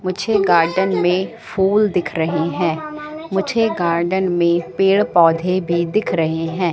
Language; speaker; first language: Hindi; native; Hindi